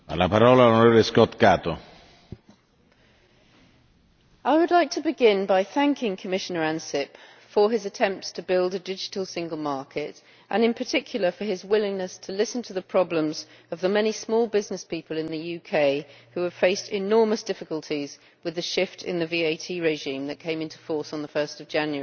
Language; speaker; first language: English; native; English